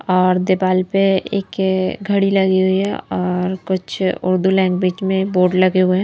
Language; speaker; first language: Hindi; native; Hindi